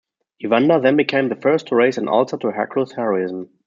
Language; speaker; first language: English; non-native, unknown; German